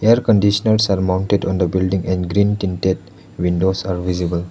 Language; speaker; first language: English; non-native, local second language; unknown